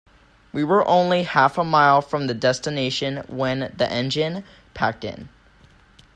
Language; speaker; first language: English; native; English